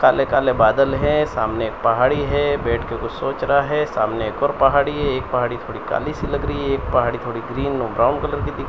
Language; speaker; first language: Hindi; non-native, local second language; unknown